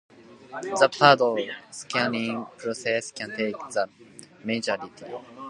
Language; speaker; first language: English; non-native, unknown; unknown